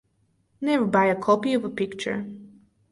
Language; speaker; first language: English; non-native, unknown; Bulgarian